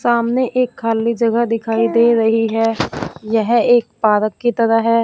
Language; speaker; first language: Hindi; non-native, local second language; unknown